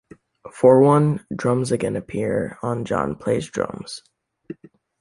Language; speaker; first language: English; native; English